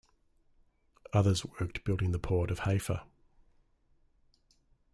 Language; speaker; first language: English; native; English